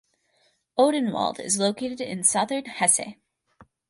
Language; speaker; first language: English; native; English